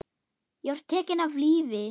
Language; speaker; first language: Icelandic; non-native, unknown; German